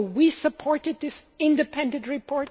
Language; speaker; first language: English; non-native, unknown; German